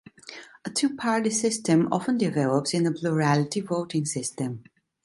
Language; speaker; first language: English; non-native, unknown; Italian